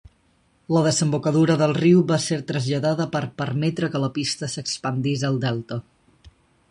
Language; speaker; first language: Catalan; native; Catalan